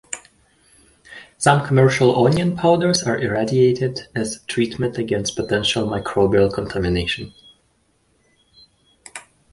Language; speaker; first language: English; native; English